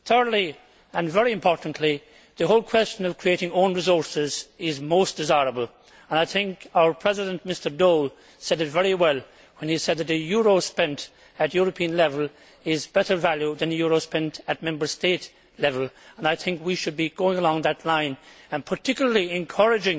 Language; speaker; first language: English; native; English